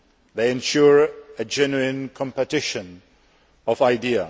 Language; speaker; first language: English; non-native, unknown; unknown